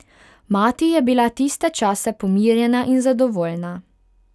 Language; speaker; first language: Slovenian; non-native, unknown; Hungarian